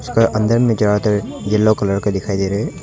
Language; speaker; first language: Hindi; non-native, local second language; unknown